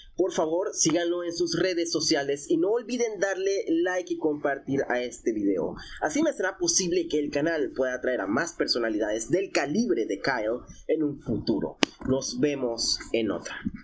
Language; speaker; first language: Spanish; native; Spanish